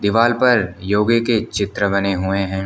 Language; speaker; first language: Hindi; native; Hindi